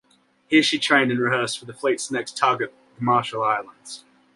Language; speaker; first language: English; native; English